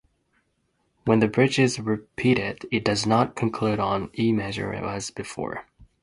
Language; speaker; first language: English; non-native, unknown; Japanese